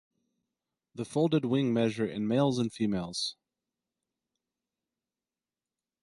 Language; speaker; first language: English; native; English